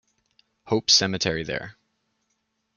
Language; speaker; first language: English; native; English